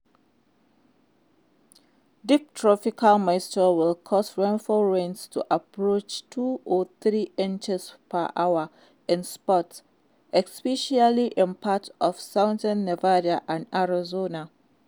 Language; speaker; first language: English; non-native, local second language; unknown